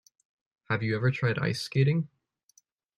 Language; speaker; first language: English; native; English